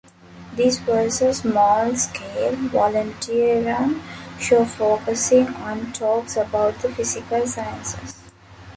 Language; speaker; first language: English; non-native, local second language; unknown